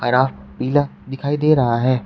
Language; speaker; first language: Hindi; native; Hindi